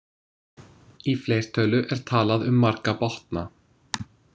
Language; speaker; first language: Icelandic; non-native, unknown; English